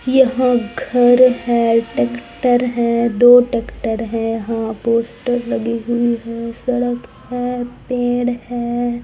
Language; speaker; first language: Hindi; native; Hindi